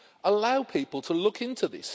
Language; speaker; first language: English; native; English